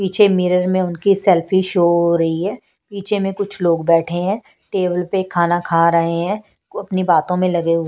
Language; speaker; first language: Hindi; non-native, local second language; Punjabi